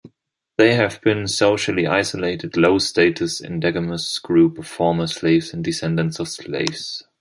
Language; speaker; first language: English; non-native, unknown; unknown